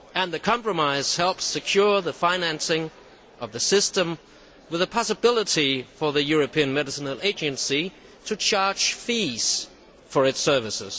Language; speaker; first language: English; non-native, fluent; Danish